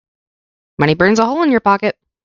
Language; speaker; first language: English; native; English